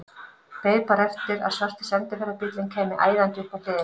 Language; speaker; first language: Icelandic; native; Icelandic